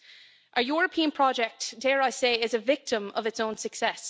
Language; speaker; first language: English; native; English